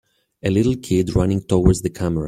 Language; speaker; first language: English; native; English